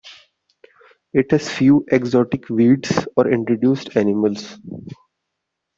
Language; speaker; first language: English; non-native, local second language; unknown